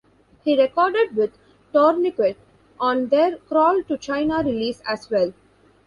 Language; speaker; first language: English; non-native, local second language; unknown